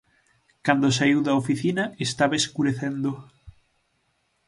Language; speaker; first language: Galician; native; Galician